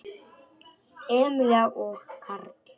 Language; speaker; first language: Icelandic; non-native, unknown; Polish